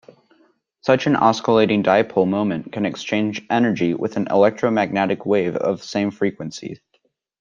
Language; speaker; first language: English; native; English